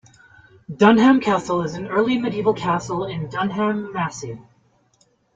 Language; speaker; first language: English; native; English